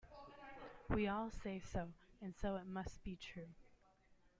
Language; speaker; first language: English; native; English